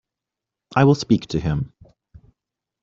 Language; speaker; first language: English; native; English